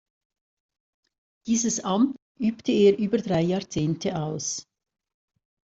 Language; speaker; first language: German; native; German